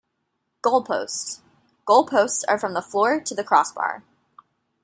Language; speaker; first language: English; native; English